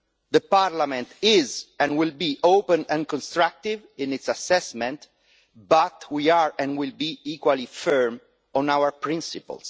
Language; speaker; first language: English; non-native, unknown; Italian